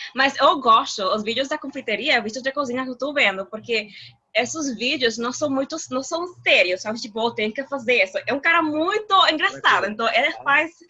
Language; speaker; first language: Portuguese; non-native, related language; Spanish